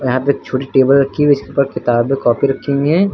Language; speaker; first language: Hindi; native; Hindi